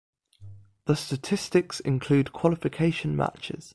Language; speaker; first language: English; native; English